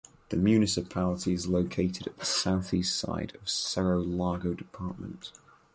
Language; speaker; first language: English; native; English